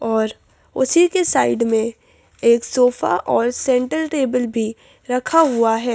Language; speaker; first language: Hindi; native; Hindi